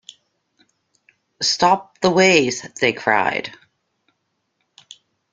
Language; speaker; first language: English; native; English